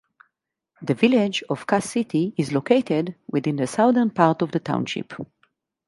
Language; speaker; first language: English; non-native, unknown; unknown